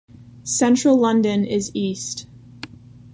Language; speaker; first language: English; native; English